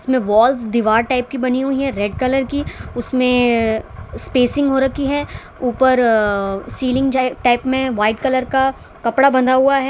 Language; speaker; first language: Hindi; non-native, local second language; Gujarati